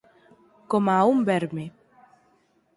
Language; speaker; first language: Galician; native; Galician